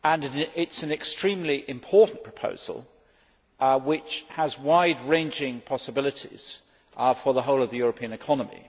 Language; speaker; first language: English; native; English